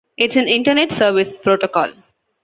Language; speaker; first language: English; non-native, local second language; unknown